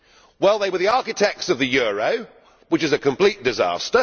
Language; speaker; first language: English; native; English